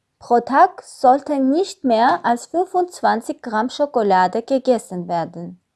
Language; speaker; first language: German; non-native, learner; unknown